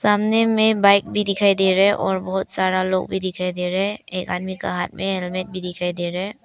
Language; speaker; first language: Hindi; non-native, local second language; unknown